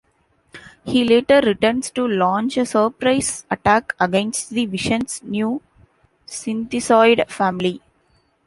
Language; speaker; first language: English; non-native, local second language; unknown